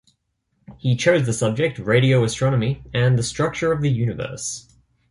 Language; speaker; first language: English; native; English